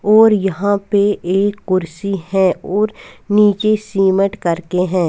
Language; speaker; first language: Hindi; non-native, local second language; Punjabi